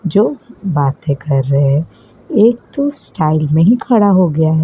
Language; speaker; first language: Hindi; native; Hindi